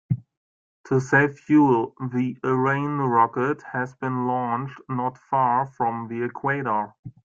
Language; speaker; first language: English; non-native, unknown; German